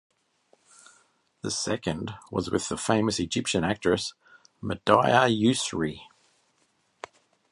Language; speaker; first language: English; native; English